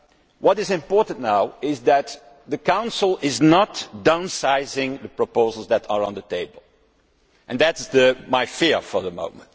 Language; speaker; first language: English; non-native, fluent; Dutch